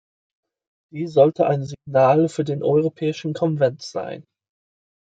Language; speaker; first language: German; non-native, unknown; English